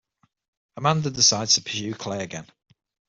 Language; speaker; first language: English; native; English